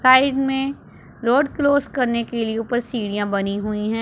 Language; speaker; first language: Hindi; non-native, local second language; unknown